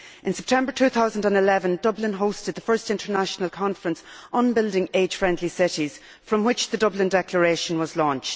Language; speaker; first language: English; native; English